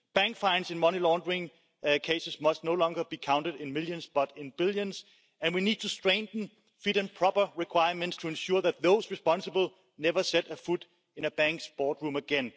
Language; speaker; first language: English; non-native, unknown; Danish